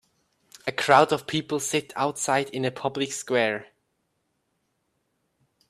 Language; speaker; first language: English; native; English